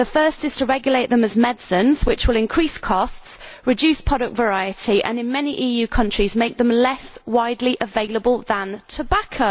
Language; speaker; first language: English; native; English